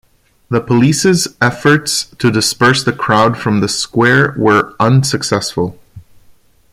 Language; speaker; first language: English; non-native, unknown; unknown